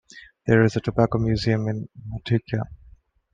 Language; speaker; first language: English; non-native, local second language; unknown